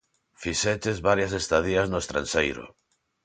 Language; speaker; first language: Galician; non-native, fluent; Spanish